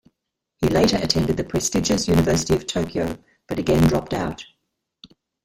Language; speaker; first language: English; native; English